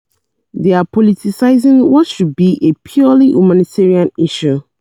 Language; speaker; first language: English; non-native, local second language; Yoruba